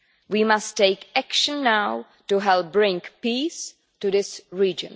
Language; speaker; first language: English; non-native, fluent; Czech